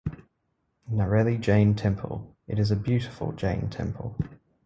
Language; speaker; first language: English; native; English